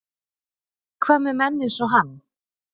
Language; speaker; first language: Icelandic; native; Icelandic